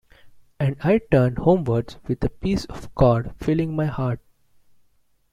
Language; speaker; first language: English; non-native, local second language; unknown